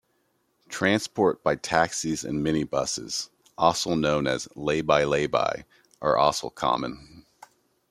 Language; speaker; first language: English; native; English